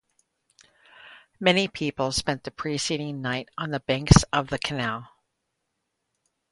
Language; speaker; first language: English; native; English